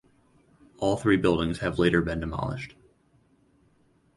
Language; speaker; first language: English; native; English